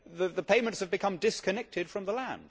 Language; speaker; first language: English; native; English